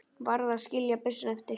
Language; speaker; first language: Icelandic; native; Icelandic